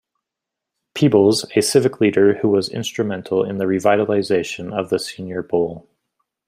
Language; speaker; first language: English; native; English